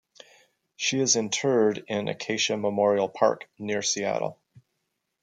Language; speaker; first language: English; native; English